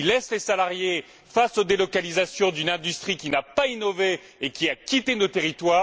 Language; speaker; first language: French; native; French